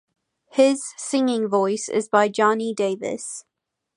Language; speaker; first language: English; native; English